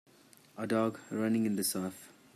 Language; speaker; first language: English; non-native, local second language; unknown